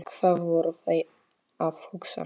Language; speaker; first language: Icelandic; non-native, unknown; Polish